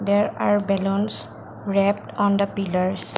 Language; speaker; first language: English; non-native, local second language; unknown